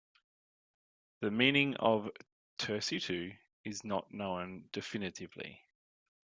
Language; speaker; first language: English; native; English